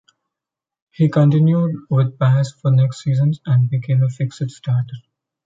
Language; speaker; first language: English; non-native, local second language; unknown